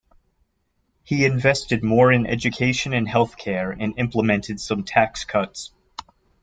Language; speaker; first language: English; native; English